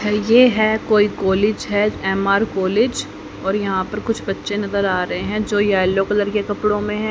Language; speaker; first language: Hindi; native; Hindi